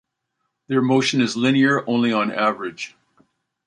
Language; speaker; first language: English; native; English